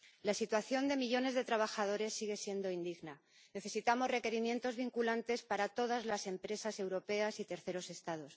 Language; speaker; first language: Spanish; native; Spanish